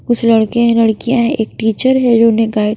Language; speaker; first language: Hindi; non-native, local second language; Punjabi